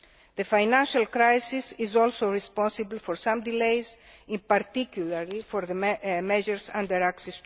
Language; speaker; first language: English; non-native, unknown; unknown